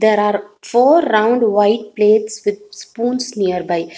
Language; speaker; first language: English; non-native, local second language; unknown